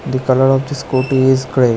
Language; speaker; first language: English; non-native, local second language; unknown